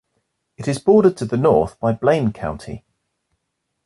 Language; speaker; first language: English; native; English